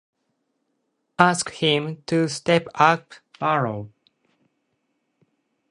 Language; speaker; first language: English; non-native, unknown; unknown